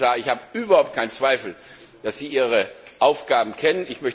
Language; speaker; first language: German; non-native, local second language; Luxembourgish